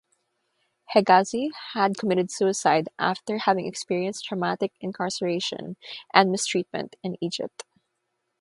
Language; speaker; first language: English; non-native, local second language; Filipino